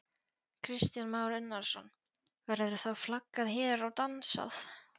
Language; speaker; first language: Icelandic; non-native, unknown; Polish